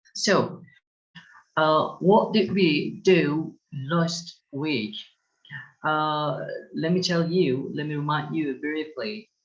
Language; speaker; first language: English; non-native, fluent; Turkish